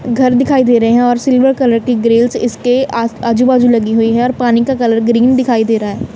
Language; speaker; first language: Hindi; non-native, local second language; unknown